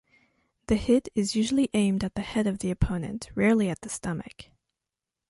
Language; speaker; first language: English; non-native, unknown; French